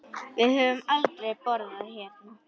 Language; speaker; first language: Icelandic; native; Icelandic